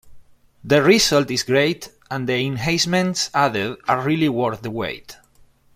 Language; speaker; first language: English; non-native, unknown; Spanish